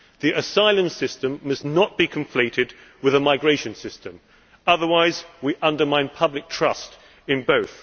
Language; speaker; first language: English; native; English